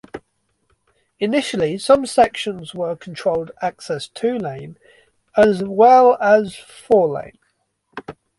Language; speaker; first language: English; native; English